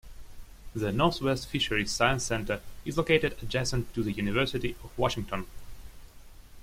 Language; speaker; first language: English; non-native, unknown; Russian